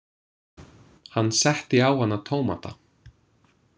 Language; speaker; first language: Icelandic; non-native, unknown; English